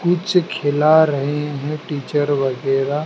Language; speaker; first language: Hindi; native; Hindi